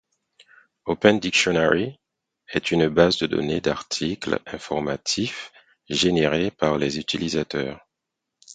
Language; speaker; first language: French; non-native, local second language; Haitian Creole